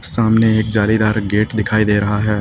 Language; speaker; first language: Hindi; native; Hindi